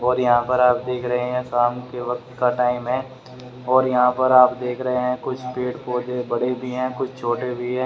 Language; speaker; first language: Hindi; native; Hindi